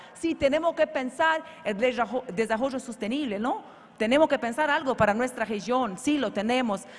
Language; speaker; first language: Spanish; non-native, related language; Portuguese